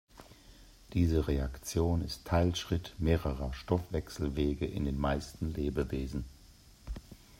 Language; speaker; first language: German; native; German